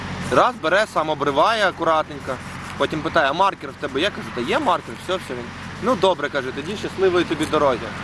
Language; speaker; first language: Ukrainian; native; Ukrainian